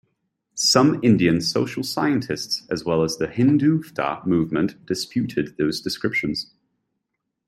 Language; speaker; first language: English; native; English